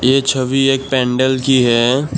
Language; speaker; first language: Hindi; non-native, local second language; Assamese